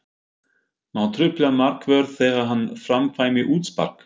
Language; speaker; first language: Icelandic; non-native, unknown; German